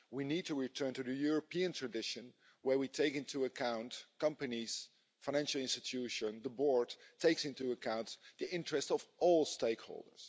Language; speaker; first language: English; non-native, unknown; Dutch